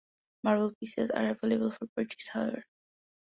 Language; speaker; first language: English; non-native, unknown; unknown